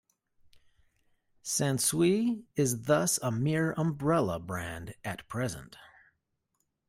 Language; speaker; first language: English; native; English